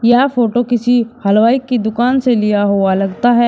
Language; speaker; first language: Hindi; native; Hindi